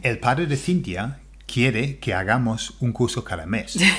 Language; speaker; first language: Spanish; non-native, fluent; English